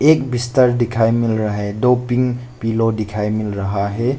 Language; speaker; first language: Hindi; non-native, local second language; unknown